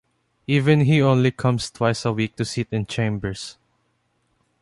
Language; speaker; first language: English; non-native, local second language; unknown